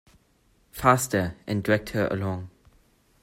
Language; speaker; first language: English; non-native, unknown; German